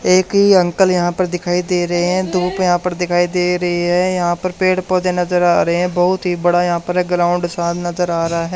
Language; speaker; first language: Hindi; native; Hindi